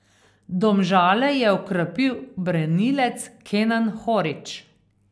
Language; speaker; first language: Slovenian; native; Slovenian